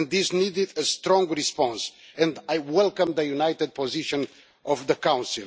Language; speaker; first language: English; non-native, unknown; Romanian